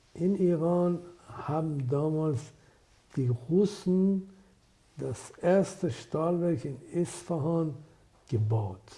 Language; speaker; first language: German; non-native, fluent; Persian